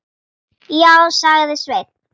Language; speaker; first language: Icelandic; native; Icelandic